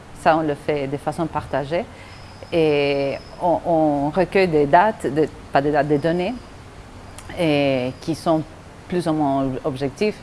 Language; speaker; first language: French; non-native, fluent; Spanish